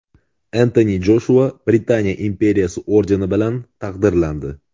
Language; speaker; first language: Uzbek; native; Uzbek